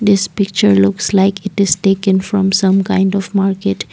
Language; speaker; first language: English; non-native, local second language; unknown